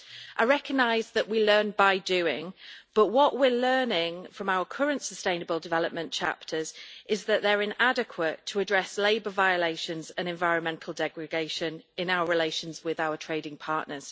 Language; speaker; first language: English; native; English